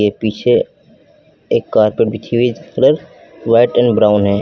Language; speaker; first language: Hindi; native; Hindi